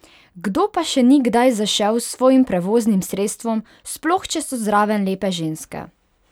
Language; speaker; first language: Slovenian; non-native, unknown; Hungarian